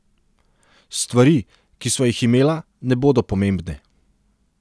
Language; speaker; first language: Slovenian; non-native, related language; Serbian